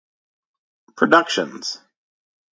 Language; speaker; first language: English; native; English